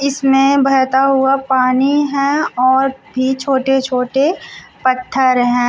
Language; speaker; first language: Hindi; native; Hindi